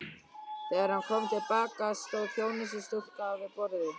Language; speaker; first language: Icelandic; native; Icelandic